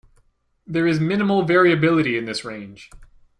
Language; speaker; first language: English; native; English